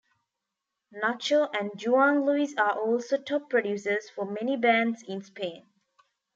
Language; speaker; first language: English; non-native, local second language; Tamil